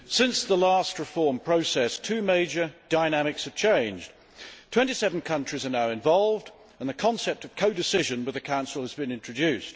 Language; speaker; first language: English; native; English